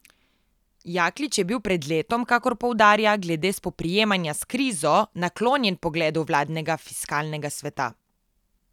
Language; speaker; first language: Slovenian; native; Slovenian